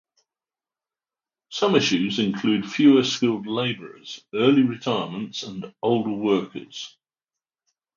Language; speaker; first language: English; native; English